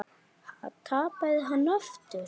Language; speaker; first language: Icelandic; native; Icelandic